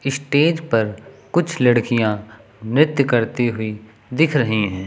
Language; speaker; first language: Hindi; native; Hindi